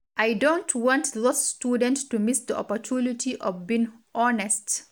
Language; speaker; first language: English; non-native, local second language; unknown